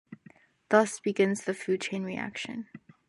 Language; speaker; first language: English; native; English